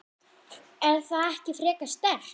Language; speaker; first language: Icelandic; non-native, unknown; German